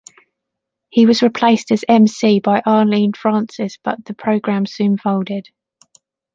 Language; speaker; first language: English; native; English